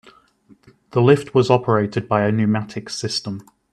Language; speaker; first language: English; native; English